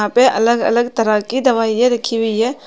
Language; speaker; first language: Hindi; native; Hindi